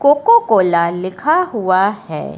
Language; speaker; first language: Hindi; native; Hindi